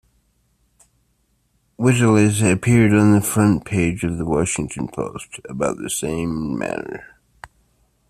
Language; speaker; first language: English; native; English